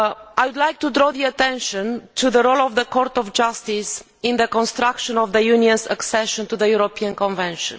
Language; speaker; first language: English; non-native, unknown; Romanian